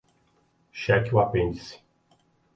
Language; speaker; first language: Portuguese; native; Portuguese